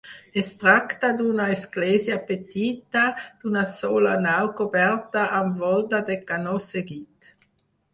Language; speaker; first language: Catalan; non-native, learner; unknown